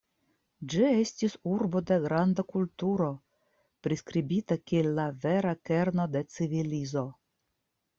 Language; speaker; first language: Esperanto; non-native, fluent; Russian